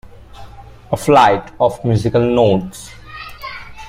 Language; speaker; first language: English; non-native, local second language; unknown